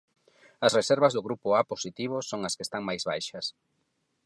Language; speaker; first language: Galician; non-native, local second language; Spanish